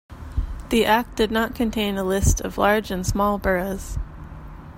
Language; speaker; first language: English; native; English